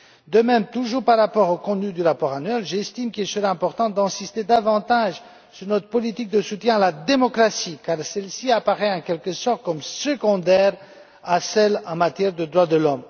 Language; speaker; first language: French; non-native, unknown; Romanian